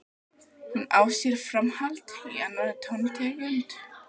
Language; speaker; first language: Icelandic; native; Icelandic